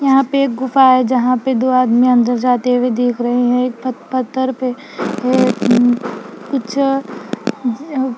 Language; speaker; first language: Hindi; non-native, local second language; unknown